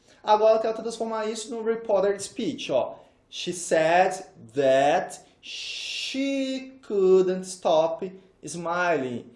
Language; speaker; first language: English; non-native, fluent; Portuguese